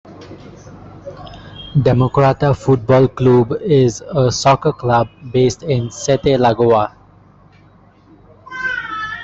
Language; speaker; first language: English; non-native, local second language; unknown